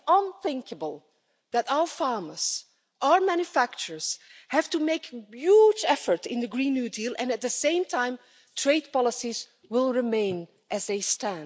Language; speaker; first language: English; non-native, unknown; Dutch